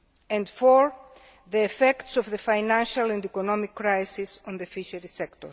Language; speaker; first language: English; non-native, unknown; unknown